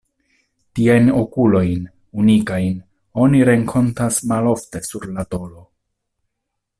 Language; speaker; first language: Esperanto; non-native, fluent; Italian